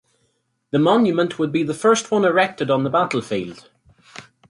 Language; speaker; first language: English; native; English